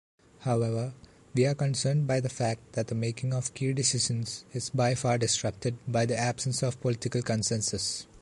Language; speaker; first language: English; non-native, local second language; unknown